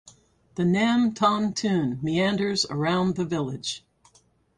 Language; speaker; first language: English; native; English